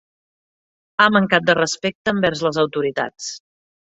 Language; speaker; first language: Catalan; native; Catalan